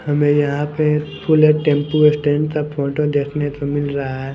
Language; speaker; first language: Hindi; non-native, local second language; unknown